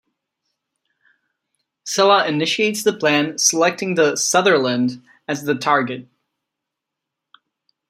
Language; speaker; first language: English; non-native, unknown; Czech